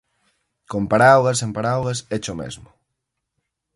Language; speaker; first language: Galician; native; Galician